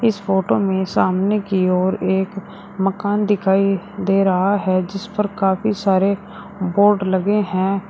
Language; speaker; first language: Hindi; native; Hindi